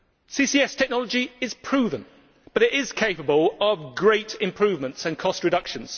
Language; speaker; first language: English; native; English